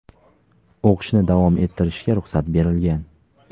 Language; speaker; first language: Uzbek; native; Uzbek